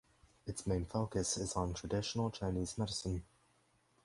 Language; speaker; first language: English; native; English